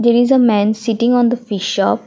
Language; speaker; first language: English; non-native, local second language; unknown